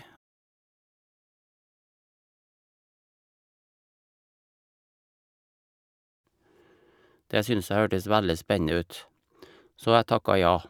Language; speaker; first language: Norwegian; native; Norwegian